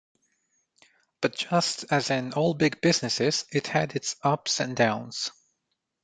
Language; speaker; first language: English; non-native, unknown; Romanian